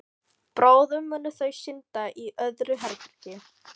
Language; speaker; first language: Icelandic; non-native, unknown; Filipino